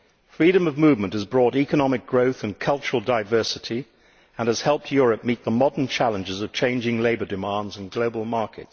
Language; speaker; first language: English; native; English